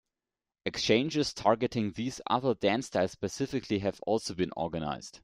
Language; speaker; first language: English; non-native, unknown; German